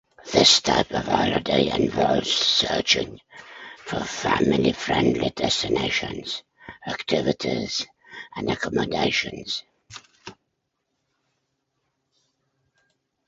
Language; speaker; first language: English; native; English